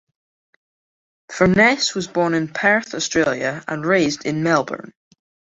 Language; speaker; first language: English; native; English